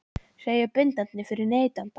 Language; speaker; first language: Icelandic; non-native, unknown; Polish